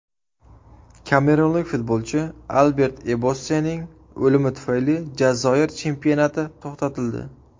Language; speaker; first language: Uzbek; native; Uzbek